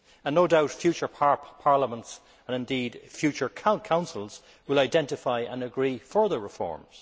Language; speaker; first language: English; native; English